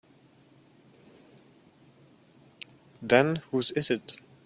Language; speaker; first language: English; non-native, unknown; German